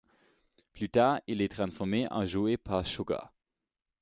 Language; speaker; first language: French; non-native, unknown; German